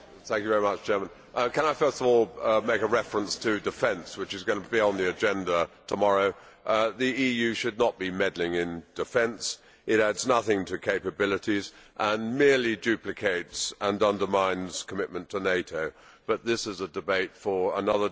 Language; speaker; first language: English; native; English